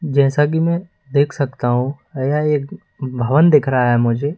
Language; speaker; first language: Hindi; native; Hindi